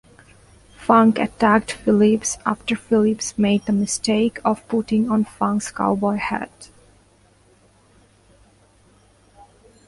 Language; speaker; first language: English; non-native, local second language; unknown